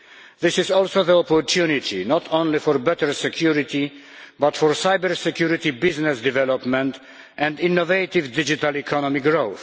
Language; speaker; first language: English; non-native, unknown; Polish